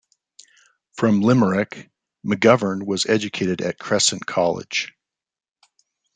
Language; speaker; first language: English; native; English